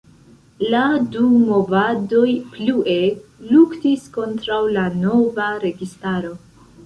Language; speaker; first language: Esperanto; non-native, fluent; Central Kurdish